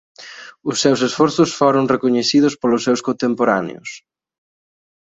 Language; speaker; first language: Galician; native; Galician